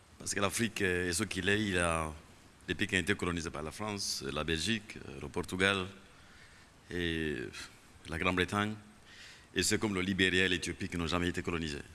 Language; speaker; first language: French; non-native, local second language; Kinyarwanda